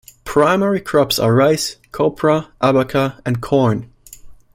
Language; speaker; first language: English; non-native, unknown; German